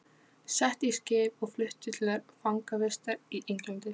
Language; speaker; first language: Icelandic; non-native, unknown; Polish